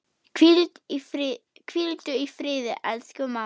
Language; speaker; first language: Icelandic; non-native, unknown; German